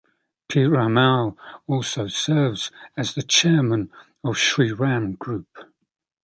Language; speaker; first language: English; native; English